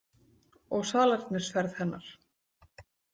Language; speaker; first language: Icelandic; native; Icelandic